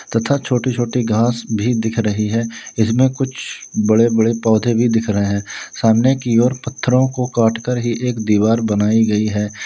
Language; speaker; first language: Hindi; native; Hindi